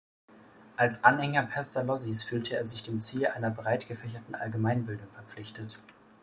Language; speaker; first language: German; native; German